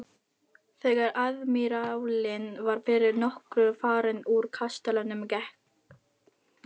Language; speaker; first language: Icelandic; non-native, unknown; Filipino